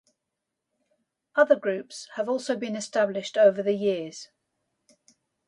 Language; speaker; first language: English; native; English